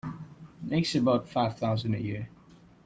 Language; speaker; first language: English; non-native, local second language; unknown